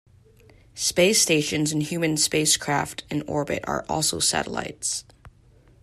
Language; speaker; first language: English; native; English